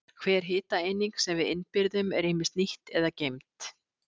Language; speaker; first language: Icelandic; native; Icelandic